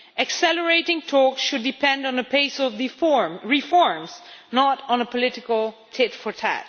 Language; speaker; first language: English; non-native, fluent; Dutch